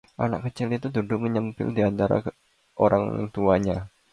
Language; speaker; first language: Indonesian; native; Indonesian